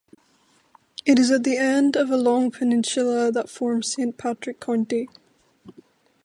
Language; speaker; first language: English; native; English